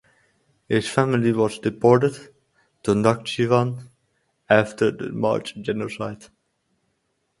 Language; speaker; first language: English; native; English